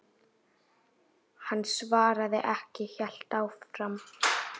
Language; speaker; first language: Icelandic; native; Icelandic